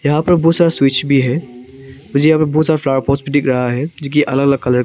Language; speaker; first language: Hindi; non-native, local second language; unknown